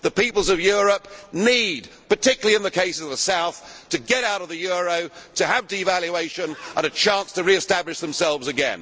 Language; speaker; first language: English; native; English